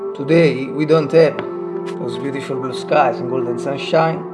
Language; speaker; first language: English; non-native, learner; Italian